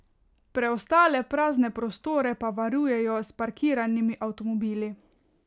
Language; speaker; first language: Slovenian; native; Slovenian